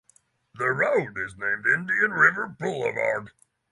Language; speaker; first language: English; non-native, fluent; Norwegian